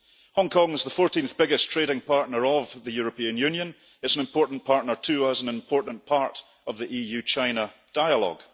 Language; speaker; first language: English; early bilingual, heritage; English